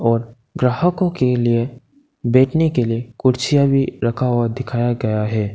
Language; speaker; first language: Hindi; non-native, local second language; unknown